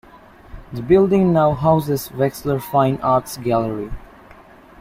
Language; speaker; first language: English; native; English